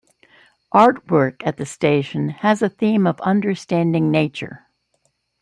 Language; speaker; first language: English; native; English